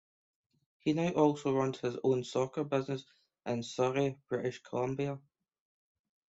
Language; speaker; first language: English; native; English